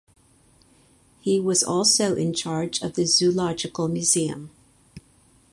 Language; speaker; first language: English; native; English